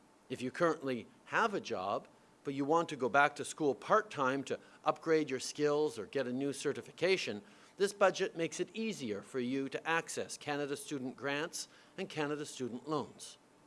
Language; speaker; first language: English; native; English